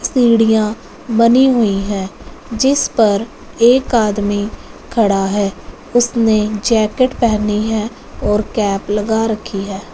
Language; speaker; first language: Hindi; non-native, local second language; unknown